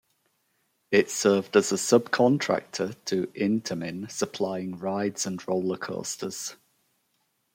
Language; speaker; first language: English; native; English